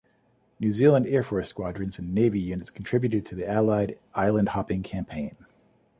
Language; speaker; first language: English; native; English